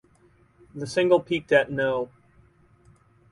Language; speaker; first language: English; native; English